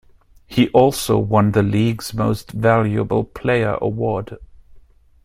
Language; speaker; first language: English; non-native, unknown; German